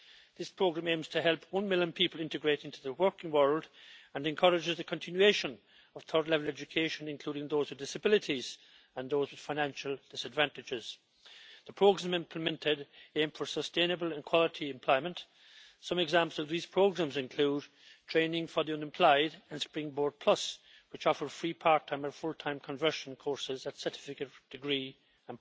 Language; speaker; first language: English; native; English